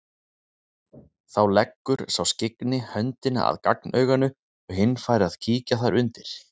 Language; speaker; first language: Icelandic; native; Icelandic